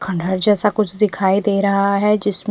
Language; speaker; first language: Hindi; non-native, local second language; Punjabi